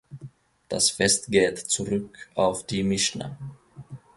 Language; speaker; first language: German; non-native, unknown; Finnish